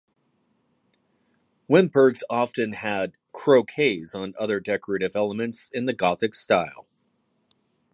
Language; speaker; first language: English; native; English